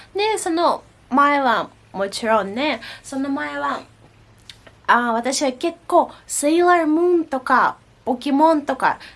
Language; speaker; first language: Japanese; non-native, fluent; Russian